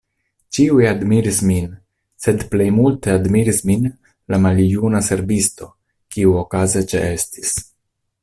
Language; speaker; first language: Esperanto; non-native, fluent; Italian